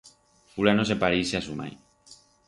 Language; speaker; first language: Aragonese; non-native, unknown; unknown